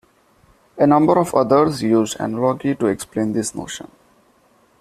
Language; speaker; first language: English; non-native, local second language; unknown